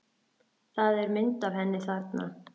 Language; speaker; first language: Icelandic; native; Icelandic